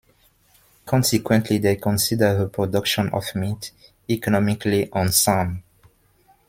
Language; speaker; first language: English; non-native, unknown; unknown